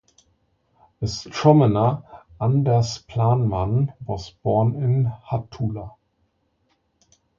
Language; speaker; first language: English; non-native, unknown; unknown